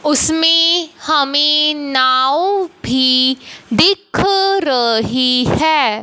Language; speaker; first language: Hindi; non-native, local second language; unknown